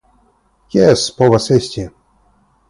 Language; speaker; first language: Esperanto; non-native, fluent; Russian